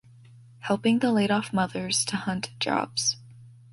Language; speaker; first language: English; native; English